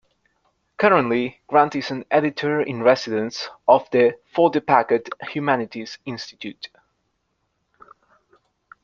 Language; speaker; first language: English; non-native, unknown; Spanish